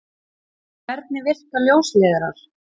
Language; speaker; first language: Icelandic; native; Icelandic